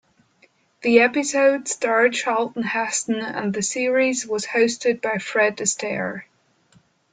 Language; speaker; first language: English; non-native, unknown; German